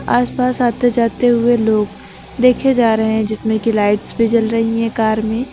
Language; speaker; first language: Hindi; native; Hindi